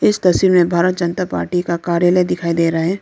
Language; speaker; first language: Hindi; non-native, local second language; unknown